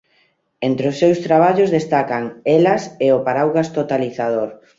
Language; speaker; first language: Galician; native; Galician